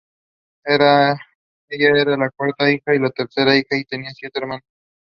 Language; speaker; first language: English; non-native, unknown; Spanish